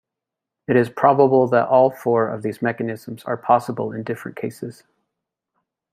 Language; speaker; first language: English; native; English